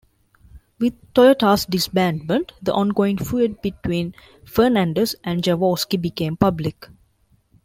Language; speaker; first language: English; non-native, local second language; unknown